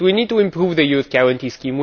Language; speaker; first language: English; non-native, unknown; Romanian